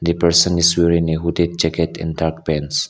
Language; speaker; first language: English; non-native, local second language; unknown